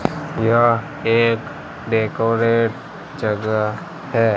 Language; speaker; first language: Hindi; non-native, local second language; Gujarati